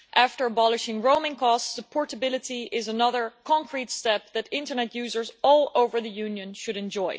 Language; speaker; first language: English; non-native, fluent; Dutch